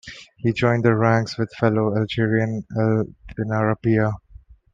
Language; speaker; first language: English; non-native, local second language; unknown